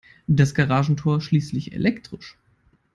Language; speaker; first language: English; non-native, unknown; German